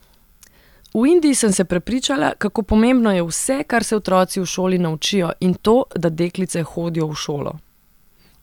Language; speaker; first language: Slovenian; non-native, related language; Serbian